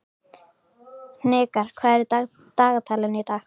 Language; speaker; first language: Icelandic; native; Icelandic